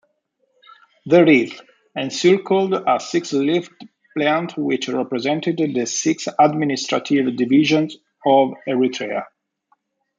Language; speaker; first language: English; native; English